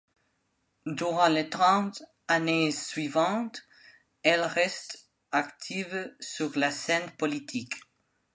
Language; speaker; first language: French; non-native, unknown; Spanish